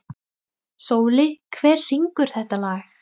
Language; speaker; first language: Icelandic; non-native, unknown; Thai